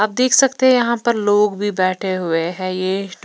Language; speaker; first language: Hindi; non-native, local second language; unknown